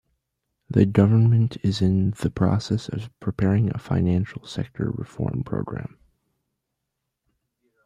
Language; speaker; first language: English; native; English